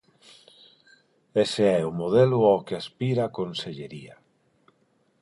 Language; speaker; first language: Galician; non-native, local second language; Spanish